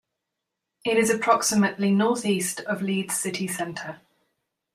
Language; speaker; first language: English; native; English